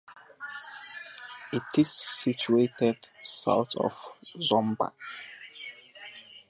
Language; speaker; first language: English; non-native, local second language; Hausa